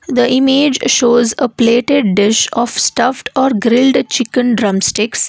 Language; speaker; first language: English; non-native, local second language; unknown